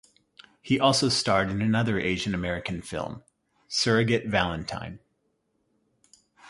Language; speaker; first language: English; native; English